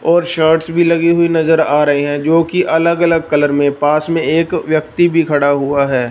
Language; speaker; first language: Hindi; non-native, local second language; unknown